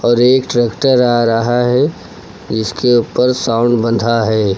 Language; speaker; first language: Hindi; native; Hindi